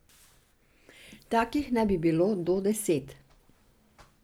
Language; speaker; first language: Slovenian; non-native, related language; Serbian